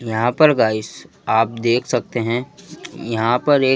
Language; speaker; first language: Hindi; native; Hindi